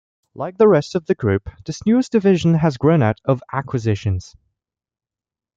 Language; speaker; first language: English; non-native, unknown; French